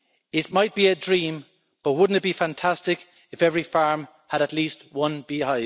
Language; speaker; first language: English; native; English